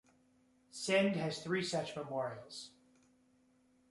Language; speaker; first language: English; native; English